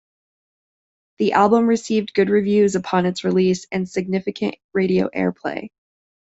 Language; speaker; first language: English; native; English